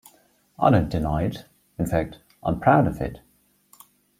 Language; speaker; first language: English; non-native, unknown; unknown